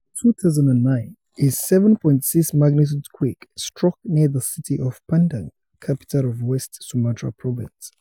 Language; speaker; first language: English; non-native, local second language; Yoruba